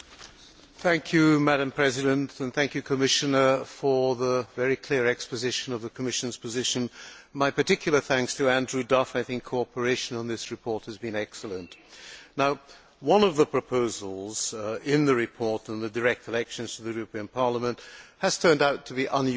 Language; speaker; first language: English; non-native, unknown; Hungarian